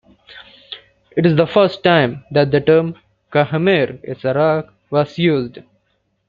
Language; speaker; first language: English; non-native, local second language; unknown